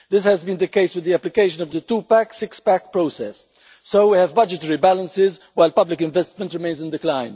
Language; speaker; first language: English; non-native, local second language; Maltese